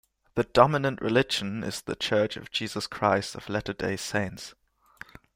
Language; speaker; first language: English; non-native, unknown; German